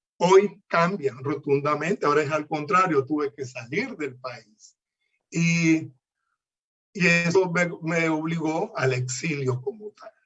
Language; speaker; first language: Spanish; native; Spanish